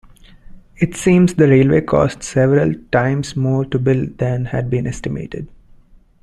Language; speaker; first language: English; non-native, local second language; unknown